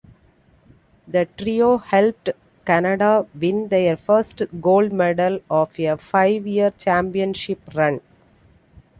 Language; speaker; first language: English; non-native, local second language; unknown